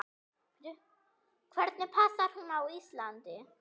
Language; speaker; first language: Icelandic; non-native, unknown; German